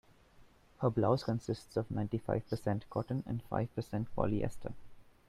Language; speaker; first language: English; non-native, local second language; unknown